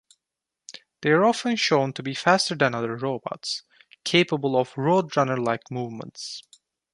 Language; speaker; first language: English; non-native, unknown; Turkish